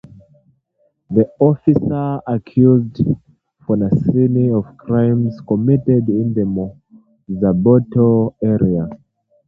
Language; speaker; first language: English; native; English